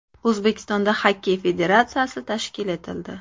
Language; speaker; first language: Uzbek; native; Uzbek